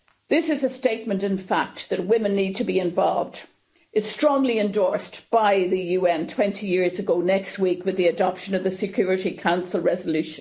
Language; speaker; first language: English; native; English